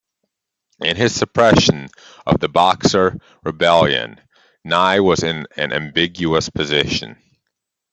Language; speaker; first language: English; native; English